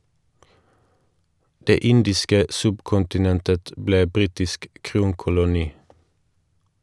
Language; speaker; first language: Norwegian; non-native, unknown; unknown